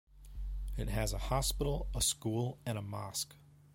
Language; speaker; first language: English; native; English